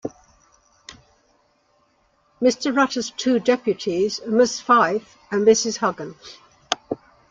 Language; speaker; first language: English; native; English